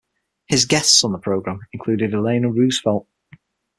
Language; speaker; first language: English; native; English